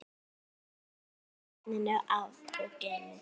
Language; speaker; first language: Icelandic; native; Icelandic